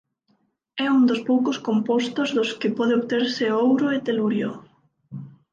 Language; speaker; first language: Galician; non-native, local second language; Spanish